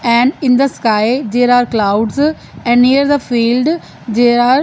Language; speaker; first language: English; non-native, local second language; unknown